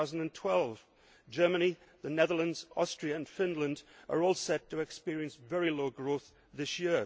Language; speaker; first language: English; native; English